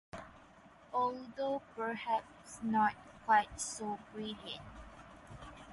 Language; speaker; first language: English; non-native, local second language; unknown